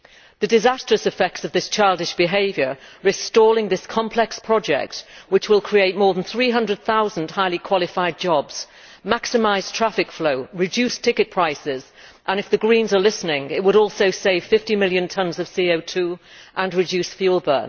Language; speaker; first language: English; native; English